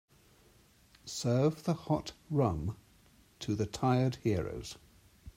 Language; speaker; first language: English; native; English